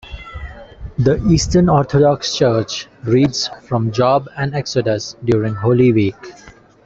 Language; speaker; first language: English; non-native, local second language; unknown